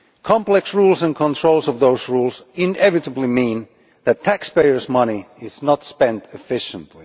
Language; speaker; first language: English; non-native, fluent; Finnish